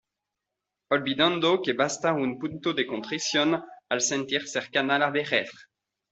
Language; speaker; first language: Spanish; non-native, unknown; French